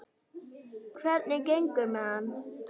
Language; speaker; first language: Icelandic; native; Icelandic